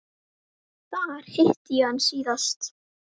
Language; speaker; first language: Icelandic; native; Icelandic